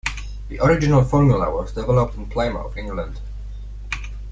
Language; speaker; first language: English; non-native, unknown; Polish